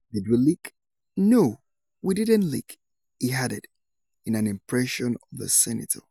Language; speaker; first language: English; non-native, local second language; Yoruba